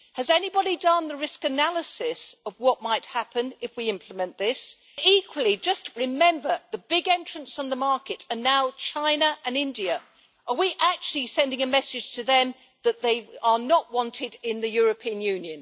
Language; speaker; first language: English; native; English